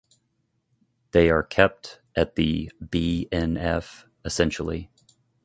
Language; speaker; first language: English; native; English